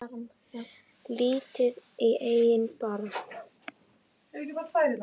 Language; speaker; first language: Icelandic; native; Icelandic